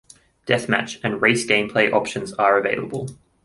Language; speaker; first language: English; native; English